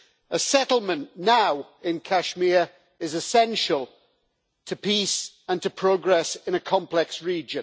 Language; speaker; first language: English; native; English